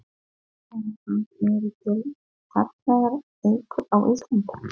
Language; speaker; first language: Icelandic; non-native, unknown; Polish